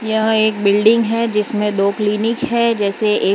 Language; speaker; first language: Hindi; non-native, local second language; Gujarati